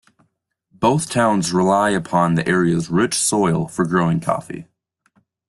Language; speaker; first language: English; native; English